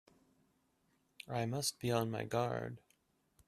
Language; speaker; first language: English; native; English